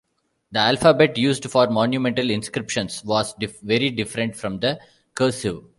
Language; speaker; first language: English; non-native, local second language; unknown